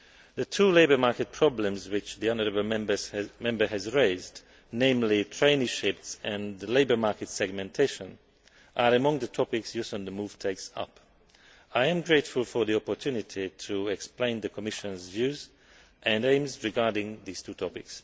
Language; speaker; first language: English; non-native, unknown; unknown